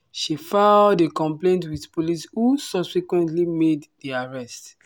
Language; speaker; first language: English; non-native, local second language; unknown